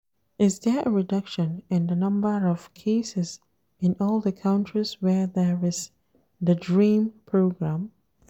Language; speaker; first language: English; non-native, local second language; Hausa